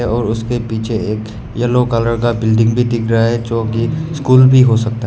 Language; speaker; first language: Hindi; non-native, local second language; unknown